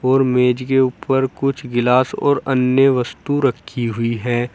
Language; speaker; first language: Hindi; native; Hindi